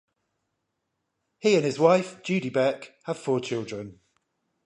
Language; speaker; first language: English; native; English